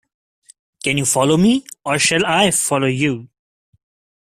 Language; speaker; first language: English; non-native, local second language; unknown